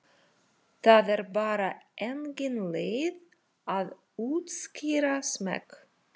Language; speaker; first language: Icelandic; non-native, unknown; Russian